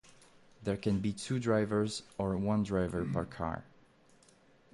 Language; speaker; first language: English; non-native, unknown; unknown